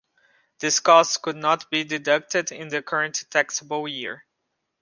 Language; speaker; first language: English; non-native, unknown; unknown